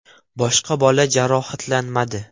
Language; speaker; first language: Uzbek; non-native, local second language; Russian